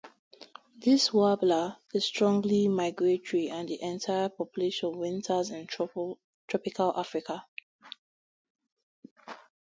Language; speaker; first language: English; non-native, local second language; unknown